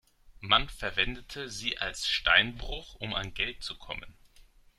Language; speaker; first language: German; non-native, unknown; Greek